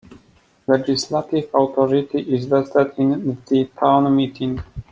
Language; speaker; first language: English; non-native, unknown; Polish